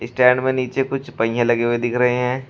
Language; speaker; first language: Hindi; native; Hindi